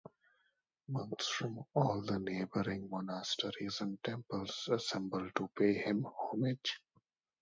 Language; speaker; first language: English; non-native, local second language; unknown